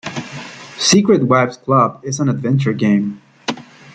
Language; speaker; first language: English; native; English